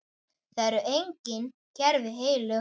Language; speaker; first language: Icelandic; native; Icelandic